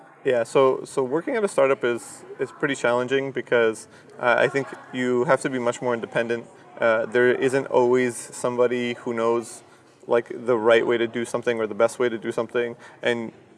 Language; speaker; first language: English; early bilingual, other home language; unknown